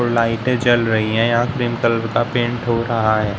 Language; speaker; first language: Hindi; native; Hindi